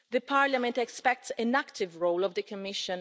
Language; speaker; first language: English; non-native, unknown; Italian